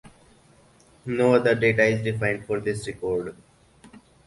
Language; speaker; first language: English; non-native, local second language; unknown